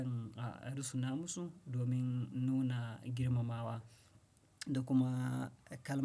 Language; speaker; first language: Hausa; non-native, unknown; Fula